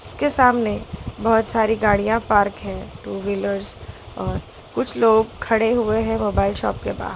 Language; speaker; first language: Hindi; non-native, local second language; Gujarati